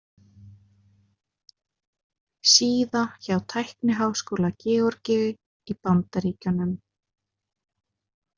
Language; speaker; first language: Icelandic; native; Icelandic